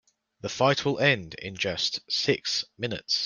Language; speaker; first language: English; native; English